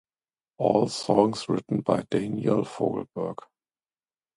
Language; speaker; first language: English; non-native, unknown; German